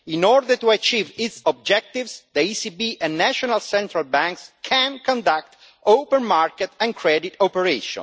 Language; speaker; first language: English; non-native, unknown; Italian